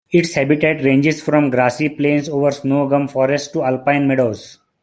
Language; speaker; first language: English; non-native, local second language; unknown